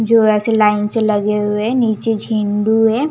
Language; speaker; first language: Hindi; non-native, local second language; Punjabi